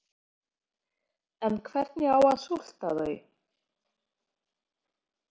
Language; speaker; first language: Icelandic; non-native, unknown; Polish